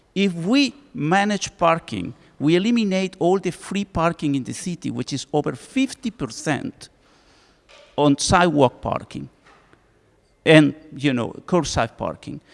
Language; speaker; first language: English; non-native, fluent; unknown